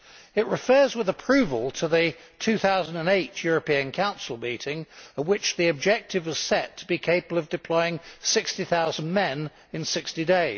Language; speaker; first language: English; native; English